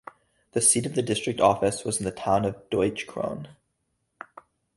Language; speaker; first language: English; native; English